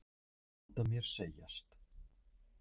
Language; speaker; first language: Icelandic; native; Icelandic